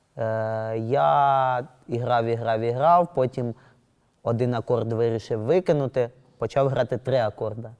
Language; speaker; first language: Ukrainian; non-native, local second language; Russian